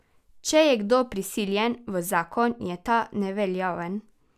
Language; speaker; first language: Slovenian; native; Slovenian